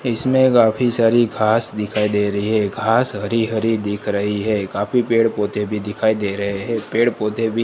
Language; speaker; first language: Hindi; non-native, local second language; Gujarati